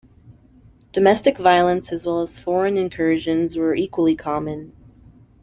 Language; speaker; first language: English; native; English